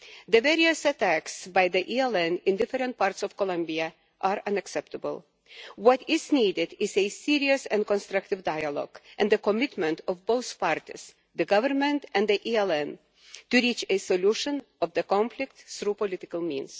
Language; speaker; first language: English; non-native, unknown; Lithuanian